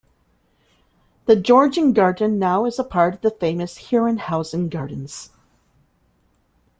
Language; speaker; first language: English; native; English